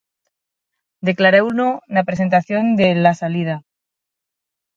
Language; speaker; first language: Galician; non-native, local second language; Spanish